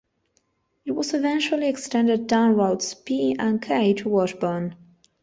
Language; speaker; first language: English; non-native, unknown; Spanish